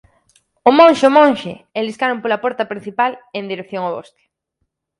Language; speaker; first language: Galician; native; Galician